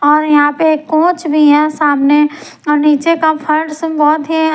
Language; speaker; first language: Hindi; non-native, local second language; Punjabi